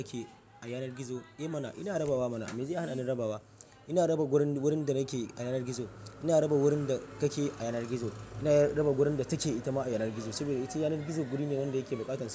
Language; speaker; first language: Hausa; non-native, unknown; Yoruba